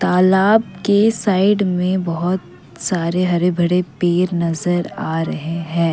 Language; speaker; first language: Hindi; non-native, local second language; Assamese